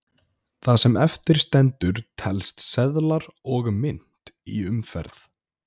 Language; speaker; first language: Icelandic; native; Icelandic